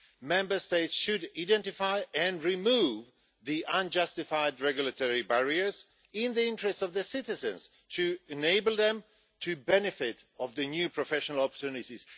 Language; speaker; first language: English; non-native, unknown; Swedish